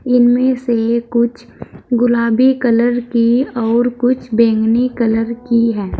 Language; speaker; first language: Hindi; native; Hindi